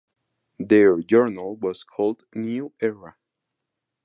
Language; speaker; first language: English; non-native, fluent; Spanish